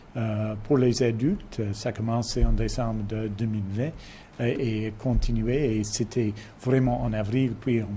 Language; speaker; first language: French; non-native, fluent; English